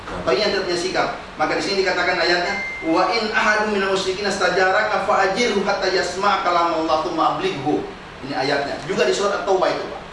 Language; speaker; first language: Indonesian; non-native, local second language; Buginese